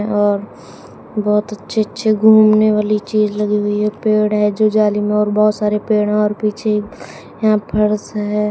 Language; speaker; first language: Hindi; native; Hindi